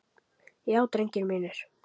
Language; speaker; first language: Icelandic; native; Icelandic